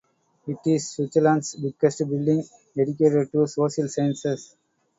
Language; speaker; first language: English; non-native, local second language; Tamil